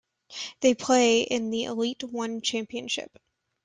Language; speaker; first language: English; native; English